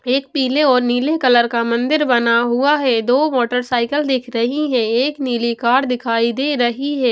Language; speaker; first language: Hindi; non-native, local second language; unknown